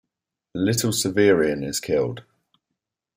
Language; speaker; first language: English; native; English